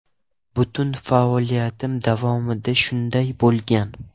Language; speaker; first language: Uzbek; non-native, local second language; Russian